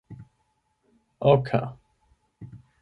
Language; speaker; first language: Esperanto; non-native, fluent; German